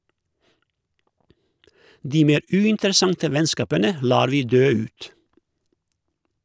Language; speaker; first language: Norwegian; non-native, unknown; Croatian